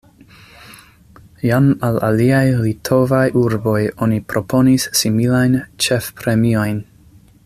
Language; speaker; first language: Esperanto; non-native, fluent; English